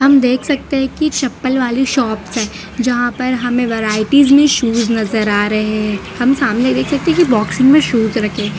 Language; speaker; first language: Hindi; non-native, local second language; Gujarati